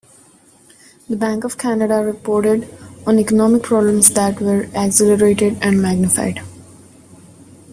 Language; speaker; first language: English; non-native, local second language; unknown